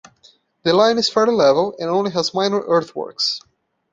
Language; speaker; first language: English; non-native, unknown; Portuguese